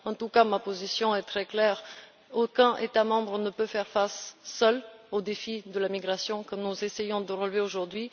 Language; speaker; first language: French; non-native, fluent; Bulgarian